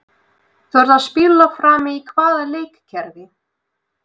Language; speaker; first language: Icelandic; non-native, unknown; Russian